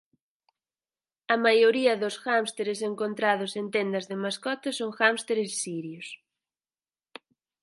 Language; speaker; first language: Galician; native; Galician